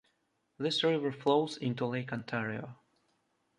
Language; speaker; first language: English; non-native, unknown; Russian